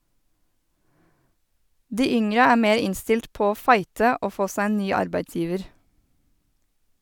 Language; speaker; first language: Norwegian; native; Norwegian